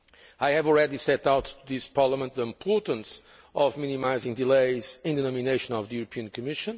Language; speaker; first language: English; non-native, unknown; Portuguese